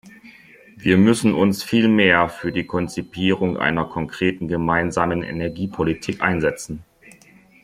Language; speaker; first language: German; native; German